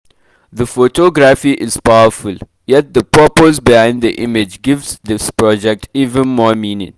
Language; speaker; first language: English; non-native, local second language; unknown